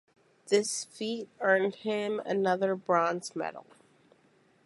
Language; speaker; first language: English; native; English